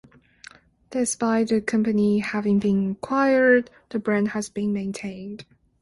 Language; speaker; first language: English; non-native, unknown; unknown